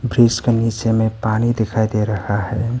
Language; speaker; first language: Hindi; non-native, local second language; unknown